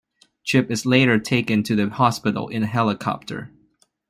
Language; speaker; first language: English; non-native, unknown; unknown